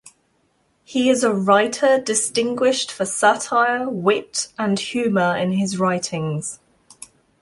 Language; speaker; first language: English; non-native, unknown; German